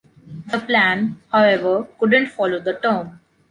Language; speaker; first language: English; non-native, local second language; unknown